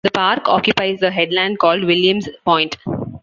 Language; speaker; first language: English; non-native, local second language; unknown